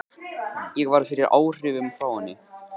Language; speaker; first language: Icelandic; native; Icelandic